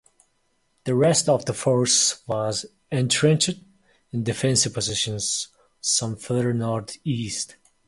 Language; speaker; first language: English; non-native, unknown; Mongolian